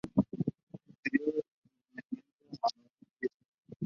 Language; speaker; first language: English; non-native, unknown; Spanish